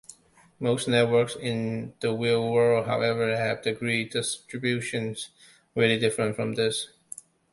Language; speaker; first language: English; non-native, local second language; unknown